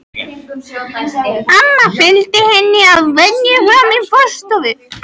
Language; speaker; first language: Icelandic; non-native, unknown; French